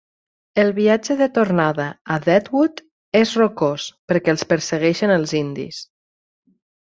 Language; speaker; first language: Catalan; native; Catalan